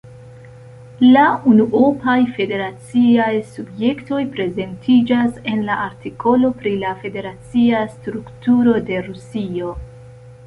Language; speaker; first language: Esperanto; non-native, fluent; Central Kurdish